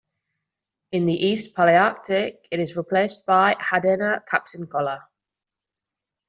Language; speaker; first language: English; non-native, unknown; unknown